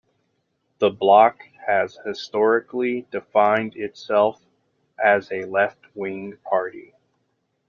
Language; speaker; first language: English; native; English